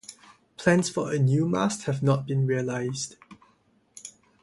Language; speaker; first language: English; non-native, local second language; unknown